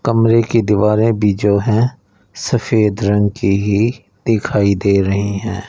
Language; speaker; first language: Hindi; non-native, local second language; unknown